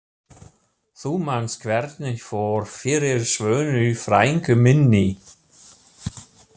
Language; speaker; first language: Icelandic; non-native, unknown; German